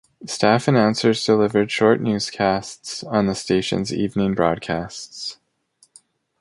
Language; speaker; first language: English; native; English